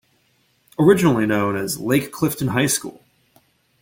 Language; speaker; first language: English; native; English